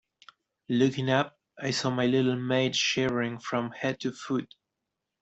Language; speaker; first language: English; non-native, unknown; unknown